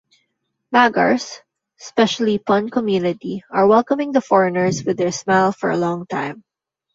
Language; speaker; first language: English; non-native, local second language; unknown